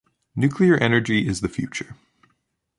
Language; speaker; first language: English; native; English